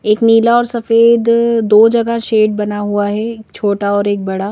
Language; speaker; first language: Hindi; native; Hindi